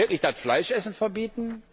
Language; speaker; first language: German; non-native, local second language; Luxembourgish